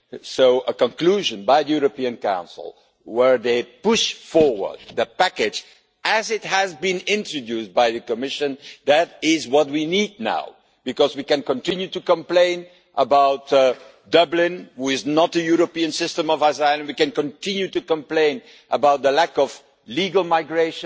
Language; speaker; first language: English; non-native, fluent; Dutch